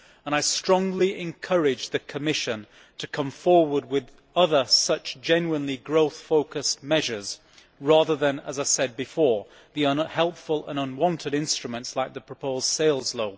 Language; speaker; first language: English; native; English